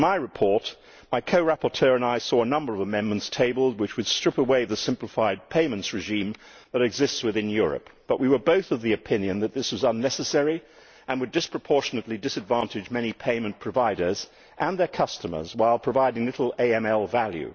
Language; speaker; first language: English; native; English